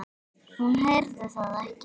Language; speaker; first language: Icelandic; native; Icelandic